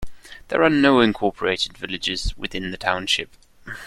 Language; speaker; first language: English; non-native, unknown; German